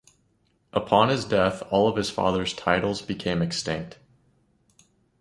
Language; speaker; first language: English; native; English